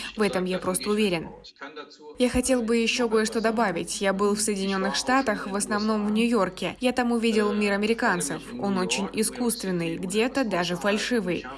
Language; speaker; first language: Russian; non-native, fluent; German